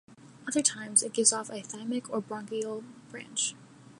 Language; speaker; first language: English; native; English